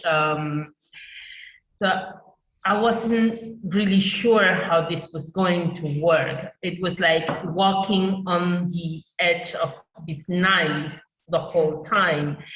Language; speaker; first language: English; non-native, fluent; Spanish